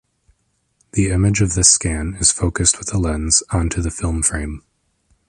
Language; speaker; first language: English; native; English